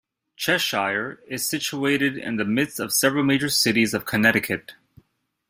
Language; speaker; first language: English; native; English